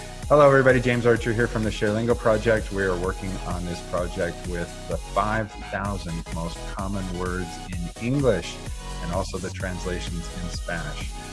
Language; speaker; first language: English; native; English